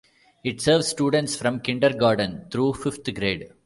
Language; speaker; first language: English; non-native, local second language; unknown